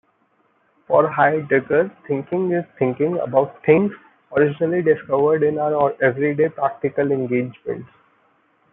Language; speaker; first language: English; non-native, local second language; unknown